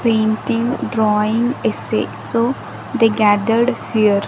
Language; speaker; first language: English; non-native, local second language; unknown